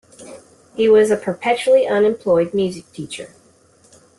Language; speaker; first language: English; native; English